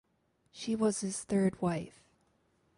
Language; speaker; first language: English; native; English